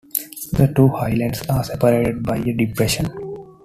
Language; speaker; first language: English; non-native, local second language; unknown